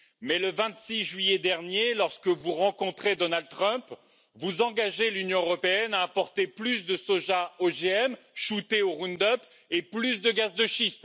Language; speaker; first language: French; native; French